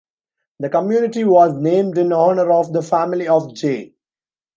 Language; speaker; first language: English; non-native, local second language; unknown